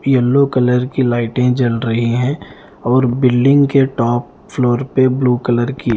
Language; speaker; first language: Hindi; non-native, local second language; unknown